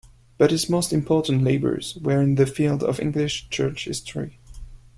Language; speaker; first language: English; non-native, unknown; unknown